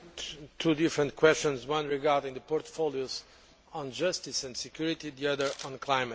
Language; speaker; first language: English; non-native, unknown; Portuguese